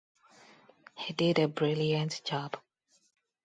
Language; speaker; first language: English; non-native, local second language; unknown